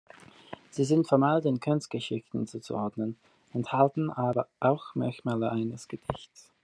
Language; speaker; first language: German; non-native, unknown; English